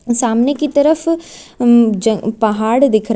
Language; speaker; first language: Hindi; native; Hindi